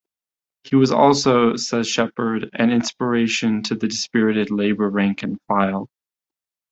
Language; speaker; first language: English; native; English